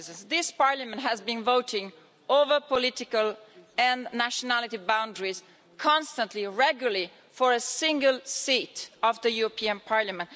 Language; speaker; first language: English; non-native, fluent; Italian